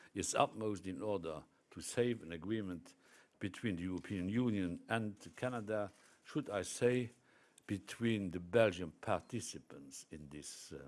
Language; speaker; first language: English; non-native, fluent; Luxembourgish